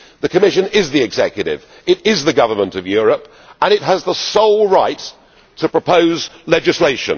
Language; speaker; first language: English; native; English